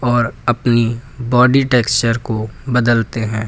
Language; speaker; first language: Hindi; native; Hindi